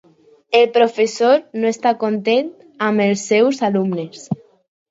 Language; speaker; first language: Catalan; non-native, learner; Spanish